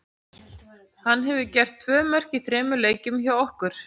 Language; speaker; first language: Icelandic; native; Icelandic